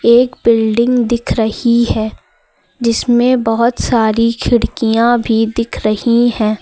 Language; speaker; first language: Hindi; native; Hindi